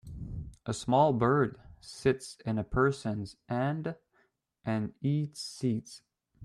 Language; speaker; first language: English; native; English